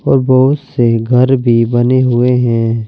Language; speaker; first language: Hindi; native; Hindi